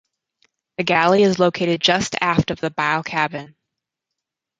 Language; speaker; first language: English; native; English